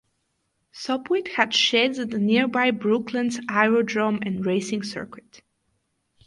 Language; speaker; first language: English; non-native, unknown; Bulgarian